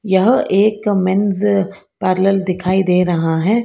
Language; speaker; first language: Hindi; non-native, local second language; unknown